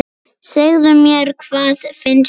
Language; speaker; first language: Icelandic; native; Icelandic